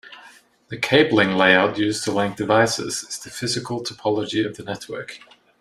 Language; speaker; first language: English; non-native, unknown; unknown